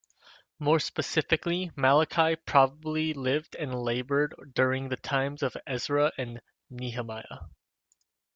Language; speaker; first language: English; native; English